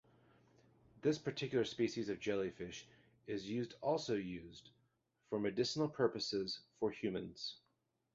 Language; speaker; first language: English; native; English